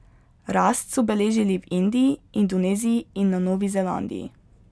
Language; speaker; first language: Slovenian; native; Slovenian